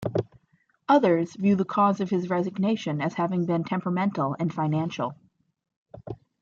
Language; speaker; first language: English; native; English